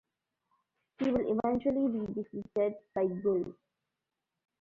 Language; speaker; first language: English; non-native, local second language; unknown